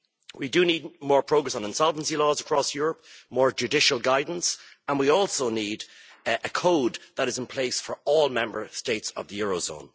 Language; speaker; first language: English; native; English